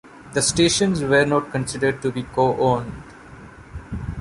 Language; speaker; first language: English; non-native, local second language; Malayalam